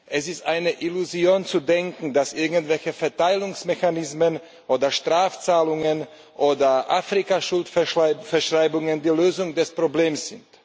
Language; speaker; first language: German; non-native, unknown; Slovak